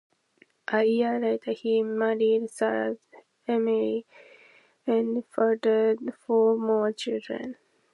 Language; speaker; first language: English; non-native, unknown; Japanese